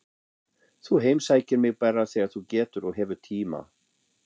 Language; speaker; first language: Icelandic; non-native, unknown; German